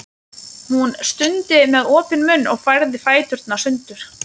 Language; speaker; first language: Icelandic; non-native, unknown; Lithuanian